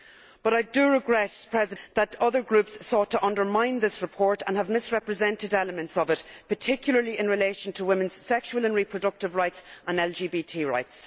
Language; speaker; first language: English; native; English